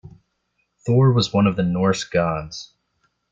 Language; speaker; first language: English; native; English